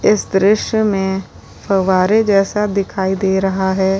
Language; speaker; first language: Hindi; native; Hindi